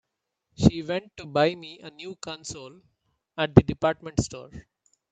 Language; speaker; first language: English; non-native, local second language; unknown